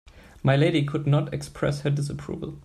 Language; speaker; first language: English; non-native, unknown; German